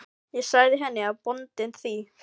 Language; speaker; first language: Icelandic; non-native, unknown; Filipino